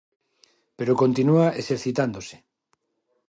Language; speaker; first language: Galician; non-native, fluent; Spanish